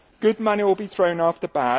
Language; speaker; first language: English; native; English